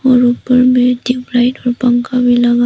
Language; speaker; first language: Hindi; non-native, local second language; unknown